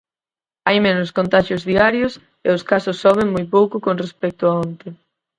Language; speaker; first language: Galician; native; Galician